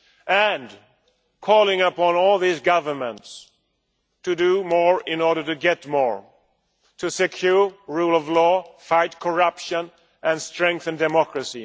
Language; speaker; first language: English; non-native, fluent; Swedish